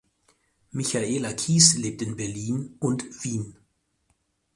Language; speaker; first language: German; native; German